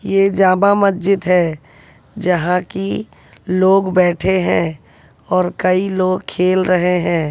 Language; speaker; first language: Hindi; native; Hindi